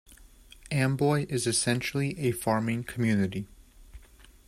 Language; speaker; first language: English; native; English